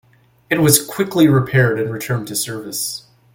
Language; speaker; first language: English; native; English